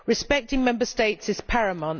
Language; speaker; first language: English; native; English